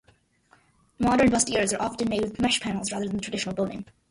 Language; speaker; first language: English; early bilingual, other home language; Malayalam